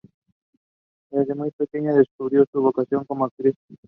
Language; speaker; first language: English; non-native, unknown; Spanish